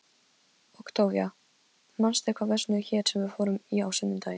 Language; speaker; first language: Icelandic; non-native, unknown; Polish